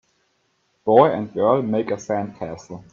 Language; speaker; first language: English; native; English